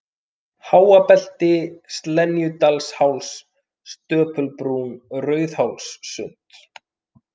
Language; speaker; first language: Icelandic; native; Icelandic